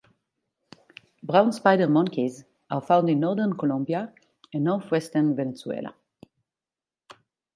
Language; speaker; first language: English; non-native, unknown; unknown